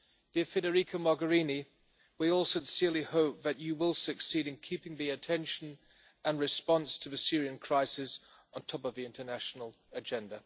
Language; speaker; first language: English; non-native, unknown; German